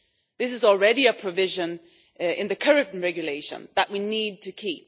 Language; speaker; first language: English; non-native, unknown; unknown